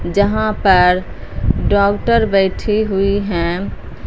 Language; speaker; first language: Hindi; non-native, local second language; Punjabi